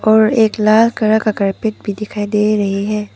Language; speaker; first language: Hindi; non-native, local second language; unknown